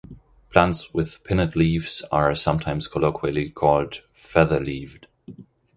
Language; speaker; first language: English; non-native, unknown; German